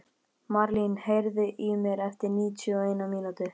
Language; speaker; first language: Icelandic; native; Icelandic